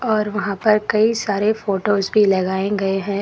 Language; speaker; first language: Hindi; non-native, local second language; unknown